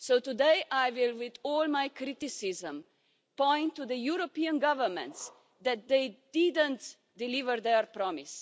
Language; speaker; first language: English; non-native, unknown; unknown